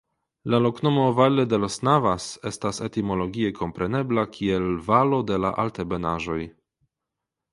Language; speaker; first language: Esperanto; non-native, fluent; Polish